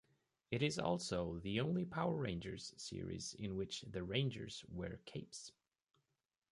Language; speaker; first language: English; native; English